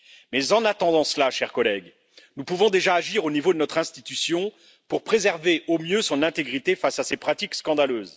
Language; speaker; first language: French; native; French